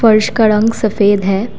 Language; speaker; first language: Hindi; non-native, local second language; Assamese